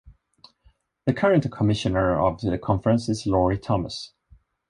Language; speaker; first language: English; non-native, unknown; Swedish